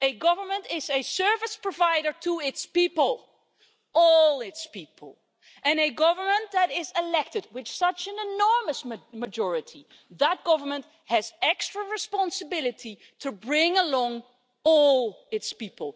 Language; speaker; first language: English; non-native, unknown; Dutch